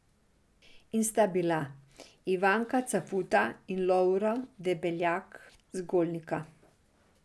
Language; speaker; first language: Slovenian; non-native, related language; Serbian